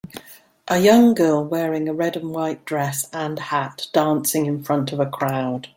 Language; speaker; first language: English; native; English